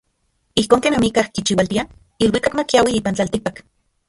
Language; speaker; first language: Central Puebla Nahuatl; non-native, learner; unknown